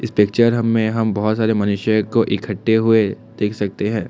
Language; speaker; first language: Hindi; non-native, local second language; Assamese